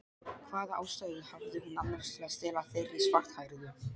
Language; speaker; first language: Icelandic; non-native, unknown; Polish